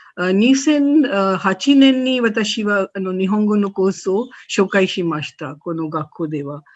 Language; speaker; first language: Japanese; non-native, fluent; Hindi